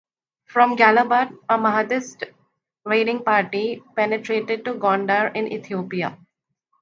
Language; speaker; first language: English; non-native, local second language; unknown